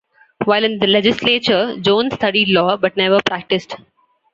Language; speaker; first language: English; non-native, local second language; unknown